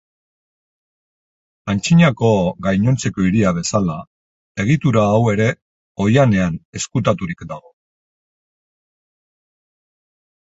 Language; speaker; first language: Basque; non-native, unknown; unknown